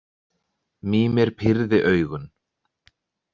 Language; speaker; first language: Icelandic; native; Icelandic